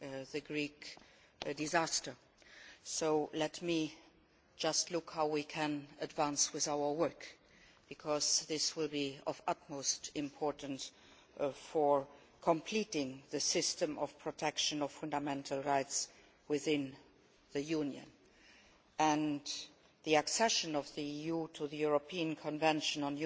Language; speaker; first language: English; non-native, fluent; Luxembourgish